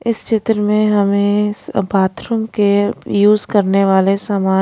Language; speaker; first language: Hindi; non-native, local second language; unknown